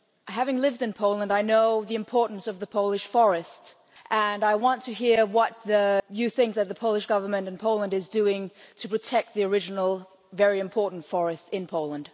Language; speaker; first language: English; non-native, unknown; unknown